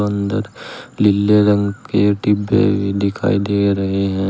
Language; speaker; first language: Hindi; native; Hindi